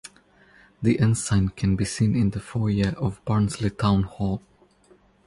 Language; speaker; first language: English; non-native, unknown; Croatian